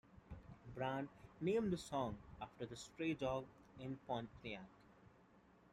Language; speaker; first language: English; non-native, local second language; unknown